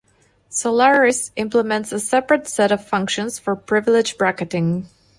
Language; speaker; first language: English; non-native, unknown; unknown